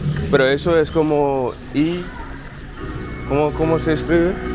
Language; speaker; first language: Spanish; non-native, learner; English